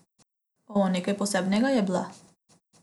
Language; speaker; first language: Slovenian; non-native, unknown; Macedonian